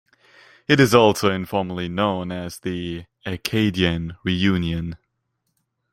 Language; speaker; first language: English; non-native, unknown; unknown